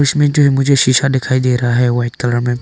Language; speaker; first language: Hindi; non-native, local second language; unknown